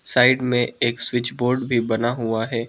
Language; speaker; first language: Hindi; non-native, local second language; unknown